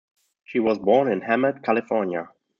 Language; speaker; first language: English; non-native, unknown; German